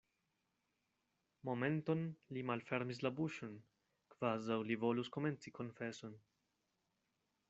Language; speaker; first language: Esperanto; non-native, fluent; Spanish